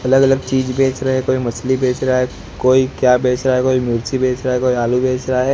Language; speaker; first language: Hindi; non-native, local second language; Gujarati